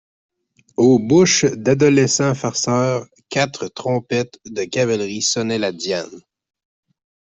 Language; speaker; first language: French; native; French